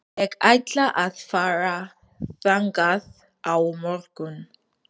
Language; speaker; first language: Icelandic; non-native, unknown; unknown